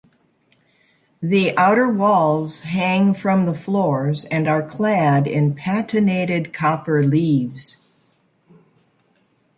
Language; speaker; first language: English; native; English